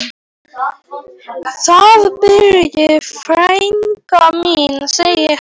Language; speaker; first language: Icelandic; non-native, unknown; Polish